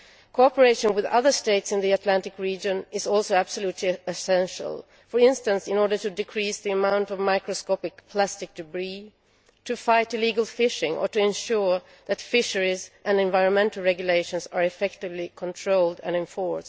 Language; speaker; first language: English; non-native, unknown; Swedish